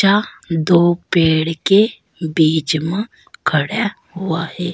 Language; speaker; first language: Hindi; native; Hindi